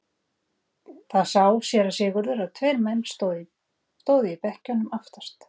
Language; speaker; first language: Icelandic; native; Icelandic